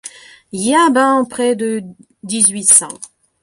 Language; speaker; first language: French; non-native, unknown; Belarusian